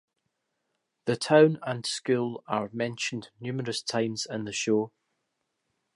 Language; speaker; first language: English; native; English